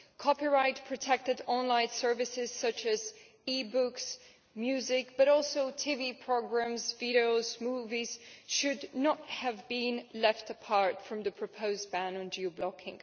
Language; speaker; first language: English; non-native, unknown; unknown